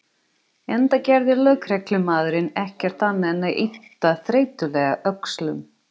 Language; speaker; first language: Icelandic; non-native, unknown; Portuguese